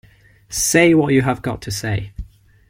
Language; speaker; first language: English; non-native, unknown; Ligurian